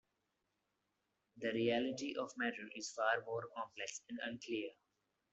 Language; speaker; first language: English; non-native, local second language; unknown